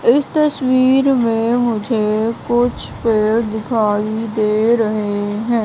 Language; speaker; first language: Hindi; native; Hindi